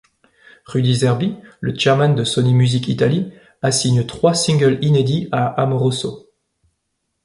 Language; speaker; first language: French; native; French